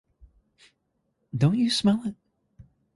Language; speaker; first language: English; native; English